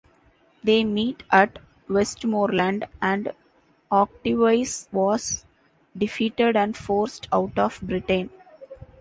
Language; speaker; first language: English; non-native, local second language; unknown